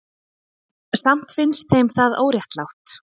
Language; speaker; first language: Icelandic; native; Icelandic